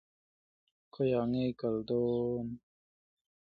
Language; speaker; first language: English; non-native, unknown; Mizo